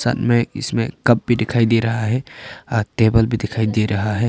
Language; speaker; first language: Hindi; non-native, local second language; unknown